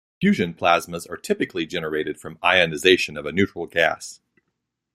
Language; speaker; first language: English; native; English